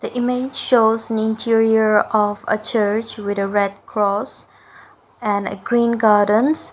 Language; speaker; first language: English; non-native, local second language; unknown